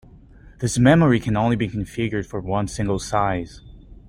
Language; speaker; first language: English; native; English